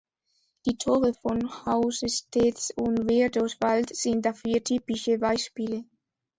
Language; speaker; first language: German; non-native, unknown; Spanish